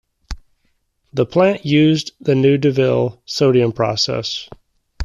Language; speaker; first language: English; native; English